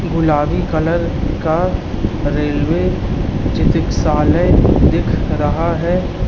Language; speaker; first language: Hindi; native; Hindi